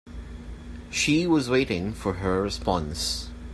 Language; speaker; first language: English; non-native, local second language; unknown